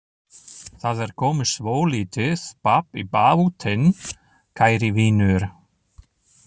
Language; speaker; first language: Icelandic; non-native, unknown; German